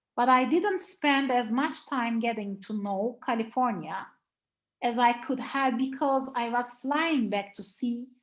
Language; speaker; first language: English; non-native, fluent; Turkish